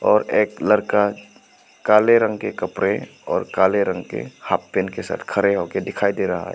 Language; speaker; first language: Hindi; non-native, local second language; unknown